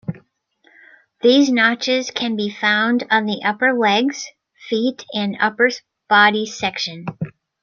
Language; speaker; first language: English; native; English